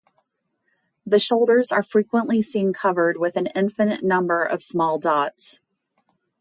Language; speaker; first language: English; native; English